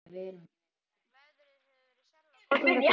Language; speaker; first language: Icelandic; native; Icelandic